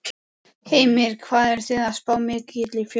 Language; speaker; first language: Icelandic; native; Icelandic